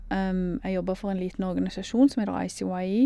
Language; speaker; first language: Norwegian; native; Norwegian